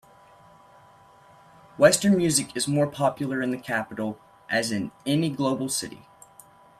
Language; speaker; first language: English; native; English